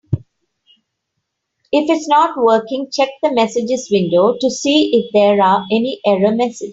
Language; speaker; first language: English; non-native, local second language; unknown